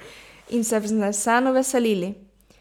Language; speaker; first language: Slovenian; native; Slovenian